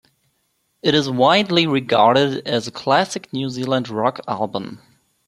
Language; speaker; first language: English; non-native, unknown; German